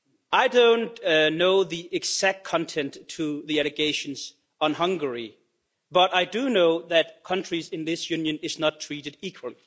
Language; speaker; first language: English; non-native, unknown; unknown